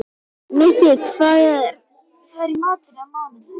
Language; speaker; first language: Icelandic; native; Icelandic